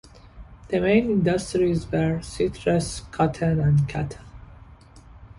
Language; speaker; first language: English; non-native, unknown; Persian